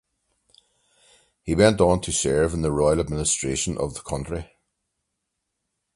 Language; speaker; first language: English; native; English